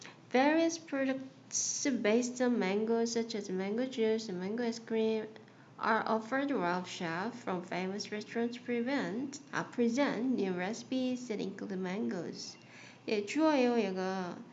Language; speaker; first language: English; non-native, fluent; Korean